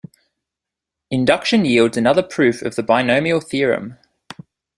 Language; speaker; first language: English; native; English